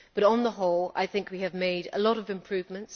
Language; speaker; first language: English; native; English